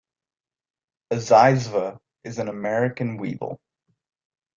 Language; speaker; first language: English; native; English